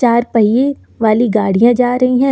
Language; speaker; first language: Hindi; native; Hindi